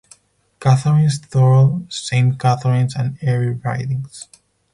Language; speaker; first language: English; non-native, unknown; Spanish